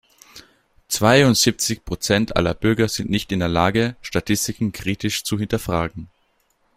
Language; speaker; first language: German; native; German